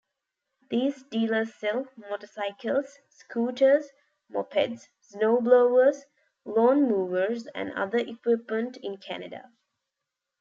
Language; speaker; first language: English; non-native, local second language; Tamil